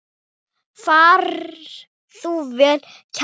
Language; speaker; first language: Icelandic; non-native, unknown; Thai